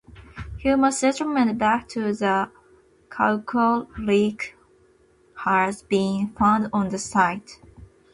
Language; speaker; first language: English; non-native, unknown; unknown